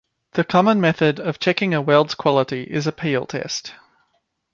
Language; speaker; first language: English; native; English